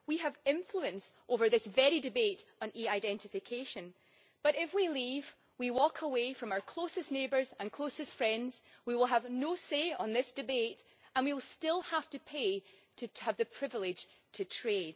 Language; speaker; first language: English; native; English